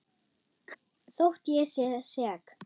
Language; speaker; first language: Icelandic; non-native, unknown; German